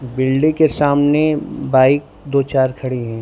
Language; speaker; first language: Hindi; non-native, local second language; Gujarati